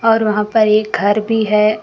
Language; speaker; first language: Hindi; non-native, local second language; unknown